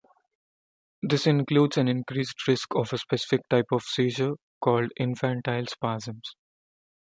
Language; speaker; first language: English; non-native, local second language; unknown